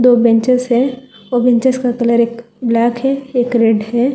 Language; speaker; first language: Hindi; non-native, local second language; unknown